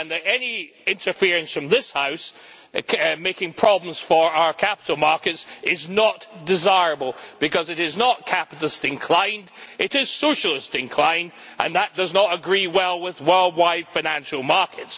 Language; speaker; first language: English; native; English